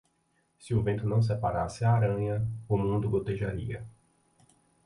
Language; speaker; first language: Portuguese; native; Portuguese